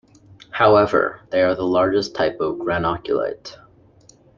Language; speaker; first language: English; native; English